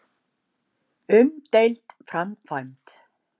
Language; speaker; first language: Icelandic; native; Icelandic